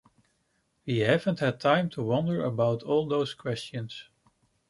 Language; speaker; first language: English; non-native, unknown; Dutch